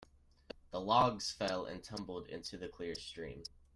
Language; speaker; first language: English; native; English